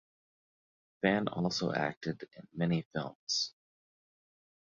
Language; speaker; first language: English; native; English